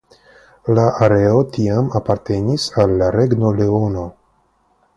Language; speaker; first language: Esperanto; non-native, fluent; Russian